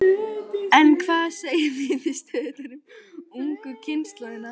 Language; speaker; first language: Icelandic; native; Icelandic